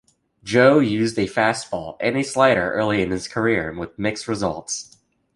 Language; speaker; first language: English; native; English